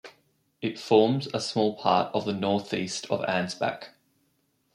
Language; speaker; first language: English; native; English